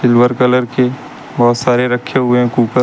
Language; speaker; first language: Hindi; native; Hindi